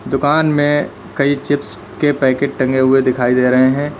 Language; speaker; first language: Hindi; native; Hindi